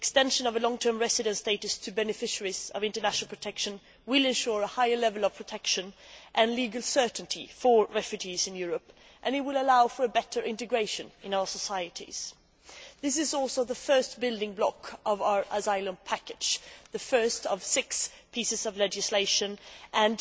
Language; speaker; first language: English; non-native, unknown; Swedish